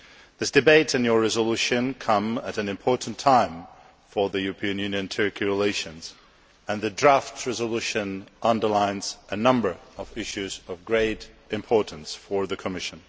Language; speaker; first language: English; non-native, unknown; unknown